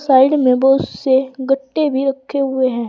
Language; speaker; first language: Hindi; native; Hindi